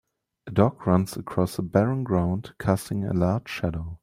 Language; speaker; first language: English; non-native, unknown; German